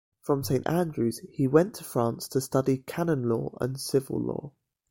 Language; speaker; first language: English; native; English